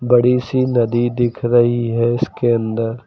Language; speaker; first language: Hindi; native; Hindi